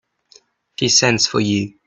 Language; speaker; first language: English; native; English